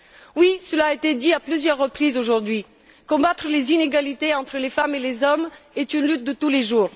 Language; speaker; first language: French; non-native, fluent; Bulgarian